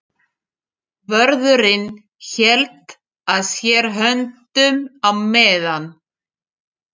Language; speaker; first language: Icelandic; non-native, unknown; French